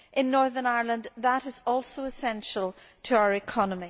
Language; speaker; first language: English; native; English